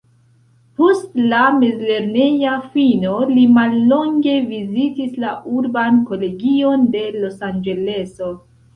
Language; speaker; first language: Esperanto; non-native, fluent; Central Kurdish